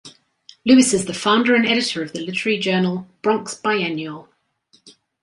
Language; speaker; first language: English; native; English